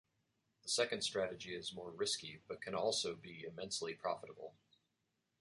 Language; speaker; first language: English; native; English